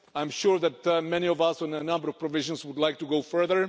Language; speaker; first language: English; non-native, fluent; Czech